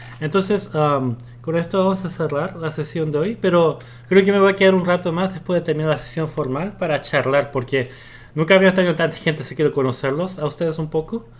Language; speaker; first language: Spanish; early bilingual, other home language; Korean